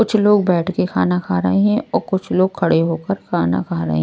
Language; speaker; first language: Hindi; non-native, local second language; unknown